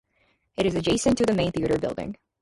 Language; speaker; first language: English; native; English